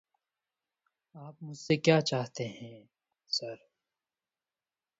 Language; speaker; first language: English; non-native, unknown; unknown